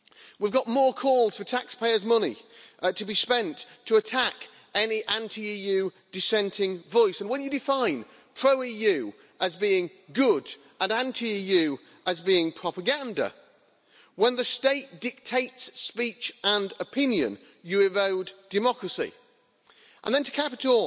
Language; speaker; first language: English; native; English